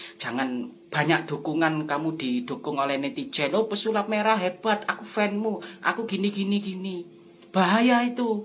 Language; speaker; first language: Indonesian; non-native, local second language; Javanese